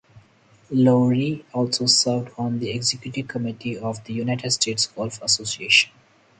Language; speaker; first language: English; non-native, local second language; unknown